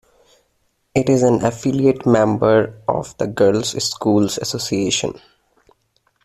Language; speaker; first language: English; non-native, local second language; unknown